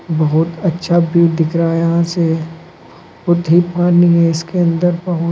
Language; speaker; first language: Hindi; native; Hindi